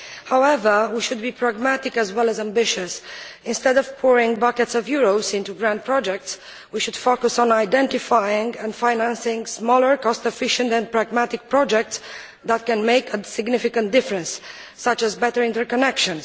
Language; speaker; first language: English; non-native, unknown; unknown